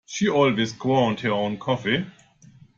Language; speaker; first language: English; non-native, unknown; German